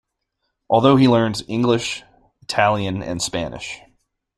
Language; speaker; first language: English; native; English